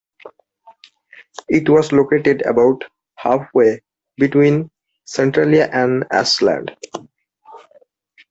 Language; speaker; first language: English; non-native, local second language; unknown